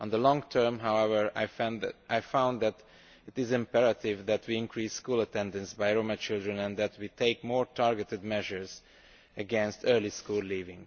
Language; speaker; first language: English; non-native, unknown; Romanian